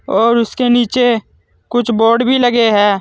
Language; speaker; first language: Hindi; native; Hindi